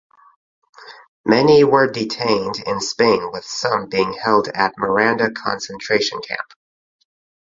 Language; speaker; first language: English; native; English